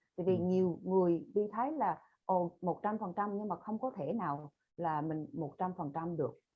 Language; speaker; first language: Vietnamese; early bilingual, other home language; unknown